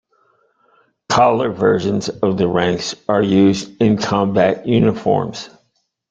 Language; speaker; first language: English; native; English